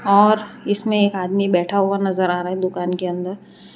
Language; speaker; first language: Hindi; non-native, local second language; Gujarati